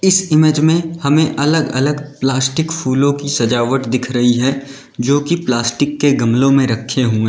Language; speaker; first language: Hindi; native; Hindi